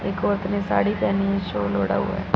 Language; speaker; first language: Hindi; non-native, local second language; Punjabi